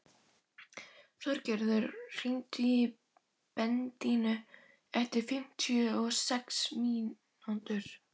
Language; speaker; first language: Icelandic; native; Icelandic